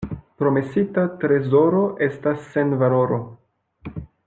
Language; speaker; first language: Esperanto; non-native, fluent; French